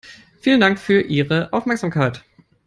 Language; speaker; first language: English; non-native, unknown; German